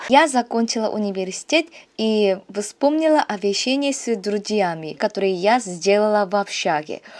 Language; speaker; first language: Russian; non-native, learner; Korean